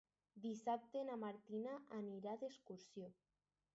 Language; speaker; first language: Catalan; non-native, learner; Spanish